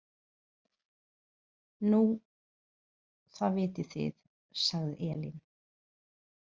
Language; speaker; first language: Icelandic; non-native, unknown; Portuguese